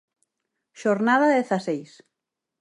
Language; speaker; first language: Galician; native; Galician